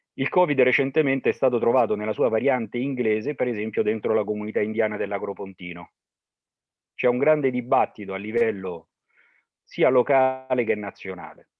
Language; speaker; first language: Italian; early bilingual, other home language; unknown